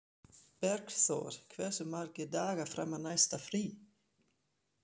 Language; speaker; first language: Icelandic; non-native, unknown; German